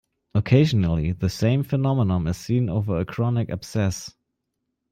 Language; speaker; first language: English; non-native, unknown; German